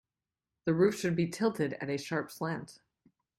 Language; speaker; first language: English; native; English